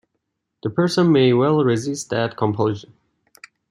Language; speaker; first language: English; non-native, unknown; Persian